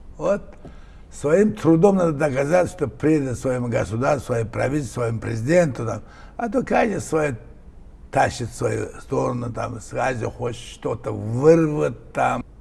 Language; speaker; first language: Russian; non-native, local second language; Uzbek